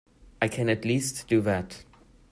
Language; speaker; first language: English; non-native, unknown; German